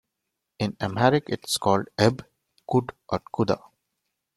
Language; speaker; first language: English; non-native, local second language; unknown